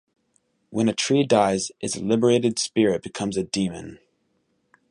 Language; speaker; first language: English; native; English